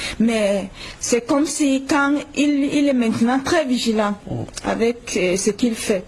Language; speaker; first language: French; non-native, local second language; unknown